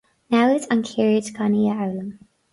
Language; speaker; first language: Irish; non-native, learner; English